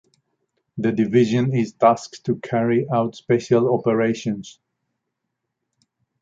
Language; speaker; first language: English; native; English